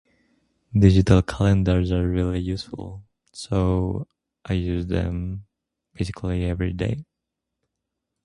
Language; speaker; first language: English; non-native, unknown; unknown